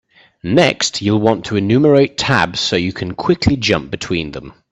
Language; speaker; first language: English; native; English